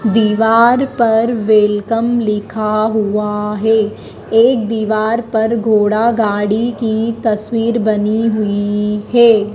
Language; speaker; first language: Hindi; native; Hindi